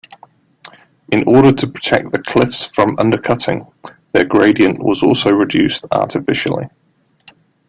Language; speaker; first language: English; native; English